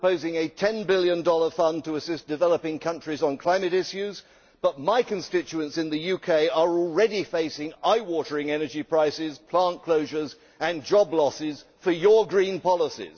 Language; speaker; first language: English; native; English